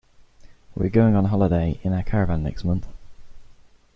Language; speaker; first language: English; native; English